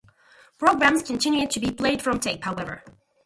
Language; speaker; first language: English; non-native, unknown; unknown